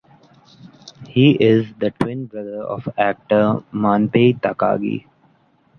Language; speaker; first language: English; non-native, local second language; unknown